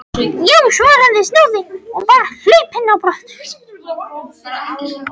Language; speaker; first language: Icelandic; non-native, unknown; French